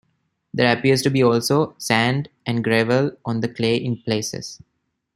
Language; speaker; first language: English; non-native, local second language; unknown